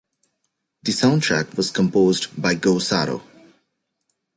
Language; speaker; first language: English; native; English